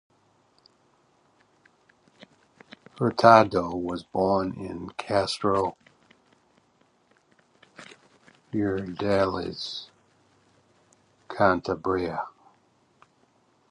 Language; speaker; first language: English; native; English